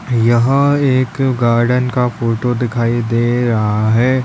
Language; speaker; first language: Hindi; native; Hindi